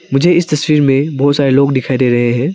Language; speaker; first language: Hindi; non-native, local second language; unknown